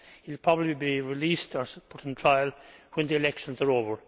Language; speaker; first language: English; native; English